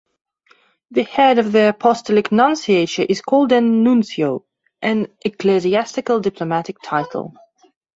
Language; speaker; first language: English; non-native, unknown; Belarusian